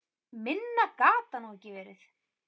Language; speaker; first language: Icelandic; native; Icelandic